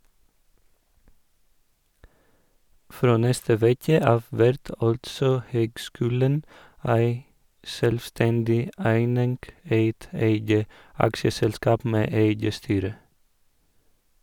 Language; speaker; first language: Norwegian; non-native, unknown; Greek